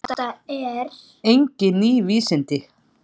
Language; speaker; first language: Icelandic; native; Icelandic